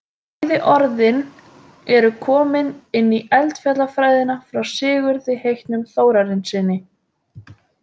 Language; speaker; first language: Icelandic; native; Icelandic